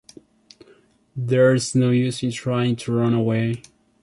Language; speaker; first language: English; non-native, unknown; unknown